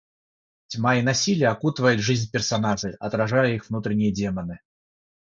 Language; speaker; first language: Russian; non-native, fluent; Georgian